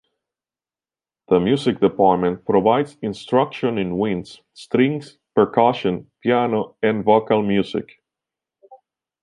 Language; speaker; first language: English; non-native, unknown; Italian